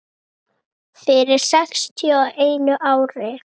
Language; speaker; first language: Icelandic; native; Icelandic